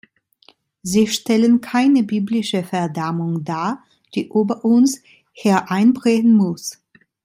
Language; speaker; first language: German; non-native, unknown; Italian